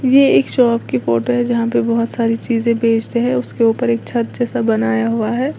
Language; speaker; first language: Hindi; native; Hindi